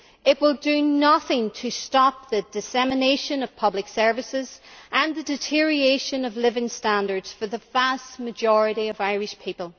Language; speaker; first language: English; native; English